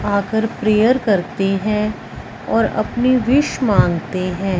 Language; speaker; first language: Hindi; non-native, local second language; Punjabi